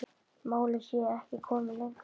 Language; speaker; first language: Icelandic; native; Icelandic